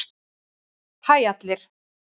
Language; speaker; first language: Icelandic; native; Icelandic